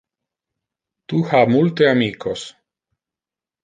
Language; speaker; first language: Interlingua; non-native, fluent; Italian